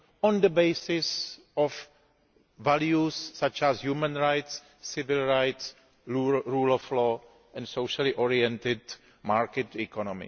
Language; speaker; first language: English; non-native, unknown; Greek